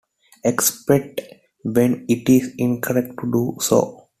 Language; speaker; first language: English; non-native, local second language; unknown